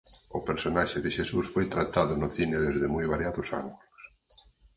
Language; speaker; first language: Galician; native; Galician